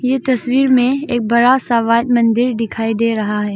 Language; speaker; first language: Hindi; early bilingual, other home language; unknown